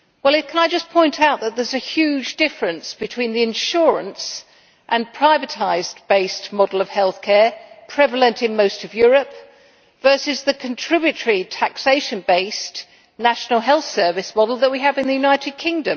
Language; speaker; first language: English; native; English